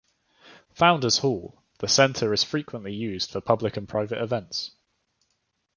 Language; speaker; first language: English; native; English